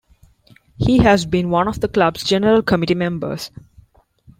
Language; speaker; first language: English; non-native, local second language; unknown